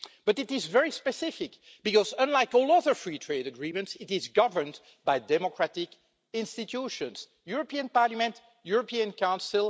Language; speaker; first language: English; non-native, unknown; French